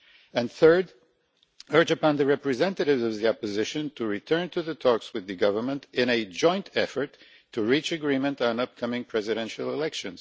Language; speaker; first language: English; non-native, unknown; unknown